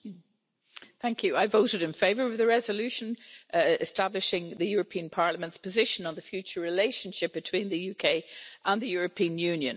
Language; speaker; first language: English; native; English